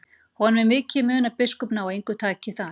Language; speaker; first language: Icelandic; native; Icelandic